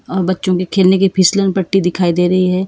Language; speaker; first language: Hindi; non-native, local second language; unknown